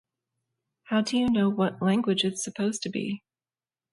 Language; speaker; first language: English; native; English